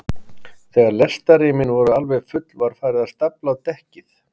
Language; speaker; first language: Icelandic; native; Icelandic